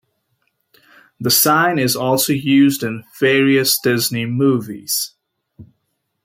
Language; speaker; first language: English; native; English